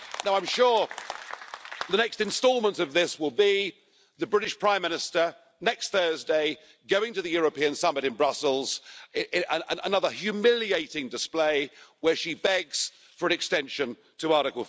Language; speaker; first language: English; native; English